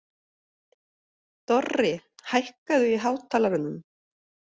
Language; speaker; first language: Icelandic; non-native, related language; Swedish